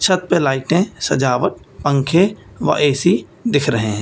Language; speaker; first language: Hindi; native; Hindi